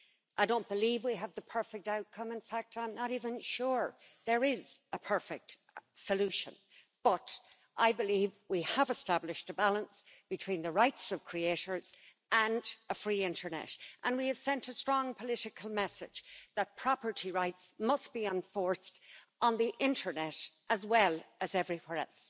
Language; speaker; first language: English; native; English